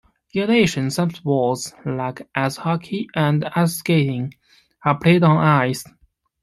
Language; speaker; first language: English; non-native, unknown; Chinese